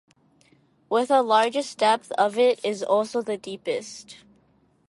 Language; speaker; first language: English; non-native, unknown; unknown